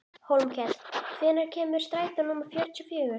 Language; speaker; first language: Icelandic; native; Icelandic